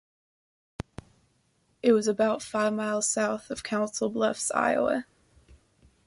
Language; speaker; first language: English; native; English